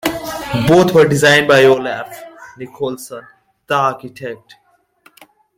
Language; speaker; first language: English; non-native, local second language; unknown